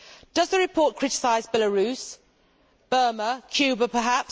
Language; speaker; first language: English; native; English